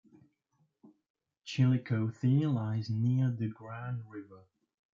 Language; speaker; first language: English; non-native, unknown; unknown